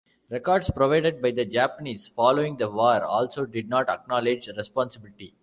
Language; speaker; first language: English; non-native, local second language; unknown